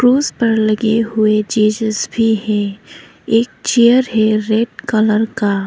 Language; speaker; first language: Hindi; non-native, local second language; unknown